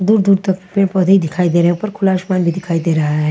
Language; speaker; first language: Hindi; non-native, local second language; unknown